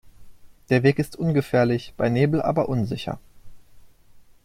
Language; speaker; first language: German; native; German